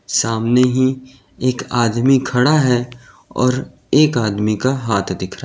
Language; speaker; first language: Hindi; native; Hindi